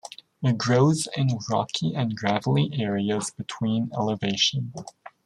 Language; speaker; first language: English; native; English